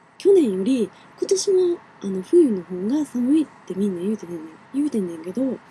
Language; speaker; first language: Japanese; non-native, fluent; Finnish